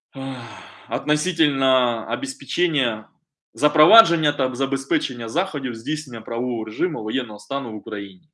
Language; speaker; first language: Ukrainian; non-native, local second language; Russian